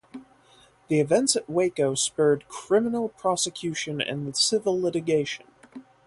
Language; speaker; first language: English; native; English